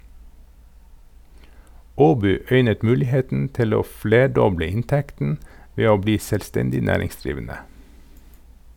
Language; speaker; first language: Norwegian; native; Norwegian